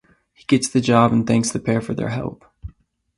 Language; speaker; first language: English; native; English